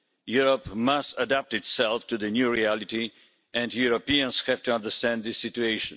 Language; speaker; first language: English; non-native, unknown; Polish